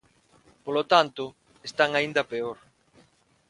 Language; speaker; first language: Galician; non-native, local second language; Spanish